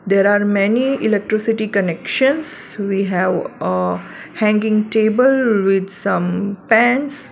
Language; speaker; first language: English; non-native, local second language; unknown